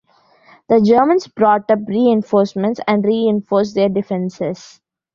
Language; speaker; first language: English; non-native, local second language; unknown